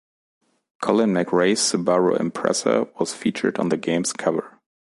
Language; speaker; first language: English; non-native, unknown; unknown